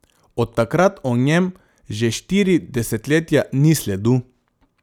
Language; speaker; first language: Slovenian; non-native, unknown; Macedonian